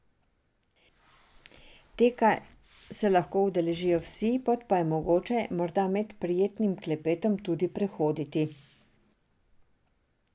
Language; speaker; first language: Slovenian; non-native, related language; Serbian